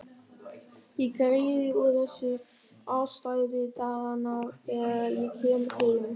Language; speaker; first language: Icelandic; non-native, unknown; German